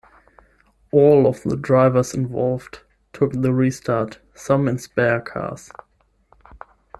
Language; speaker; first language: English; non-native, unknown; German